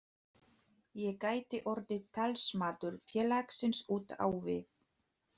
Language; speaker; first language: Icelandic; non-native, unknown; Polish